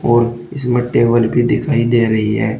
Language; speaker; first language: Hindi; native; Hindi